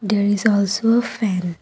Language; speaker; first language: English; non-native, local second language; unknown